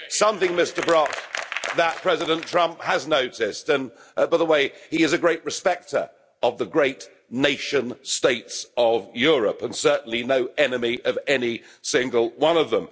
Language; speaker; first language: English; native; English